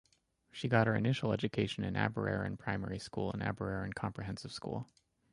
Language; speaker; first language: English; native; English